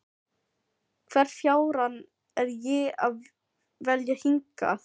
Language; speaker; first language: Icelandic; non-native, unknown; Filipino